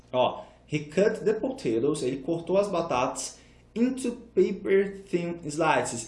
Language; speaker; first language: English; non-native, fluent; Portuguese